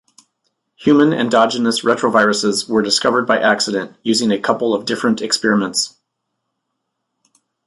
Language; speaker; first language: English; native; English